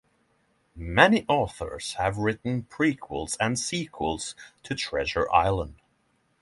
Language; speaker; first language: English; non-native, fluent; Norwegian